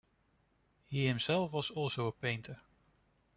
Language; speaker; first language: English; non-native, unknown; Dutch